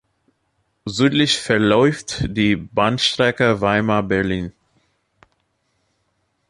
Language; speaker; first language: German; non-native, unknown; English